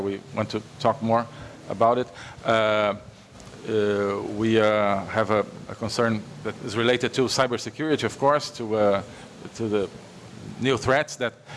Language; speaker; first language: English; non-native, fluent; Portuguese